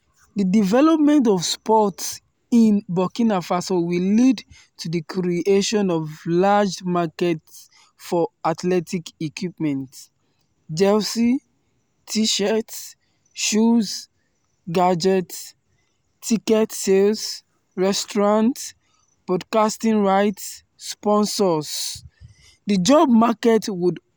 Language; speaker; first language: English; non-native, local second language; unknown